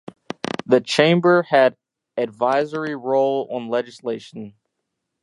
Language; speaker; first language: English; native; English